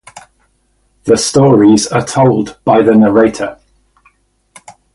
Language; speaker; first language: English; native; English